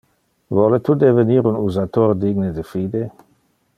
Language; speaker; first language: Interlingua; non-native, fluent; Dutch